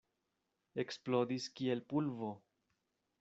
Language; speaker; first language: Esperanto; non-native, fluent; Spanish